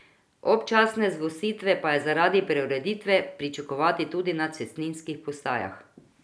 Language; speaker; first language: Slovenian; non-native, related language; Croatian